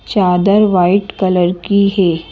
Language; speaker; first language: Hindi; native; Hindi